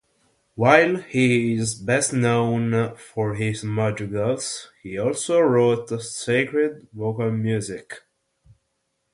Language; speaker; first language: English; non-native, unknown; Italian